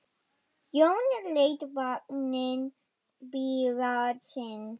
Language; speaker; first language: Icelandic; non-native, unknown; German